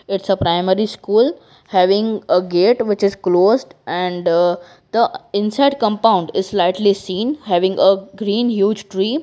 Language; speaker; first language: English; non-native, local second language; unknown